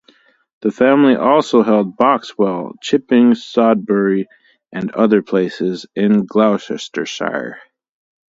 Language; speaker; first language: English; native; English